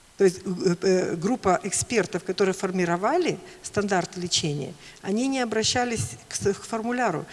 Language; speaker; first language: Russian; native; Russian